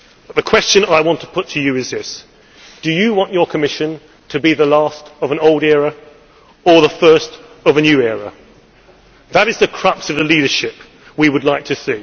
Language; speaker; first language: English; native; English